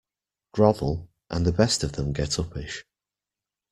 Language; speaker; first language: English; native; English